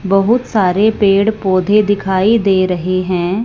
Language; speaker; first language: Hindi; non-native, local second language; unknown